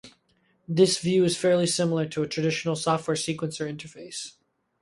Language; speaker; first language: English; native; English